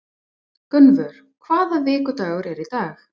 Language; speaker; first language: Icelandic; non-native, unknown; English